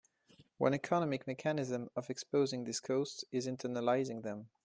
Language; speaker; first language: English; non-native, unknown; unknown